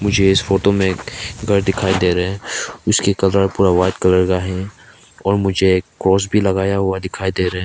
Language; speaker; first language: Hindi; non-native, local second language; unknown